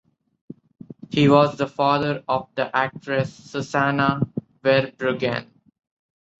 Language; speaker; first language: English; non-native, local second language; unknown